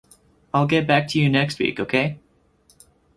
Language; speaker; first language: English; native; English